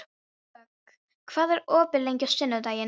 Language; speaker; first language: Icelandic; non-native, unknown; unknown